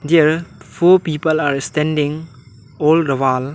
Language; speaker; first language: English; non-native, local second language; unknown